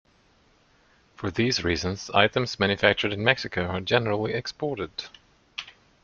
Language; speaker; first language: English; non-native, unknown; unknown